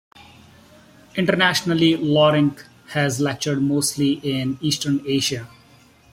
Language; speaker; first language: English; non-native, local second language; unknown